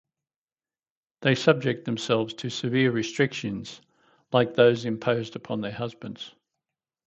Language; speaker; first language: English; native; English